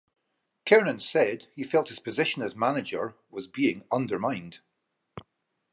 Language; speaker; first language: English; native; English